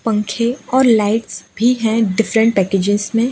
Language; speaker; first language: Hindi; non-native, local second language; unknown